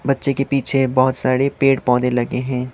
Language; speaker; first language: Hindi; non-native, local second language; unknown